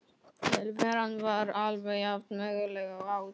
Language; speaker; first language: Icelandic; non-native, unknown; Polish